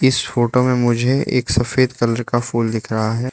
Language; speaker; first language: Hindi; non-native, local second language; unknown